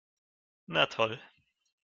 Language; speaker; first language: German; non-native, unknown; Russian